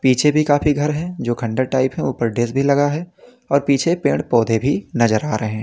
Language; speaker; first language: Hindi; native; Hindi